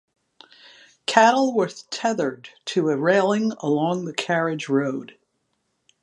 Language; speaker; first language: English; native; English